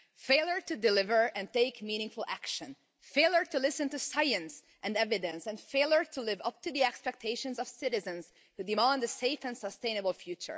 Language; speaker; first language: English; non-native, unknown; Hungarian